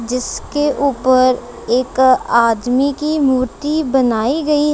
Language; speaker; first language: Hindi; non-native, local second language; Punjabi